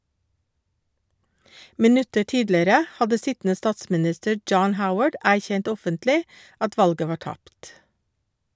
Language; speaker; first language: Norwegian; non-native, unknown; English